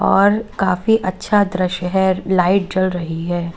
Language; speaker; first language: Hindi; native; Hindi